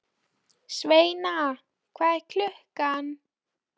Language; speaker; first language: Icelandic; non-native, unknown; Polish